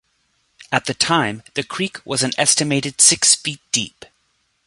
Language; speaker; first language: English; native; English